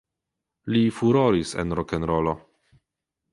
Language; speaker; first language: Esperanto; non-native, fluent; Polish